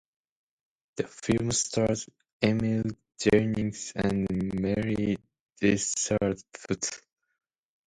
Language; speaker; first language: English; non-native, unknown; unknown